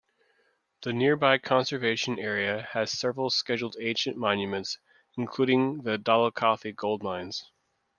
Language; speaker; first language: English; native; English